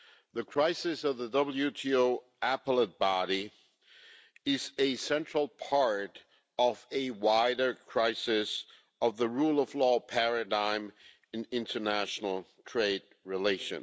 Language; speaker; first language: English; non-native, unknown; German